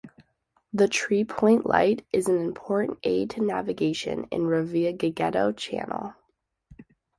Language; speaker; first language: English; native; English